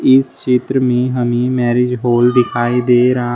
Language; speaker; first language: Hindi; native; Hindi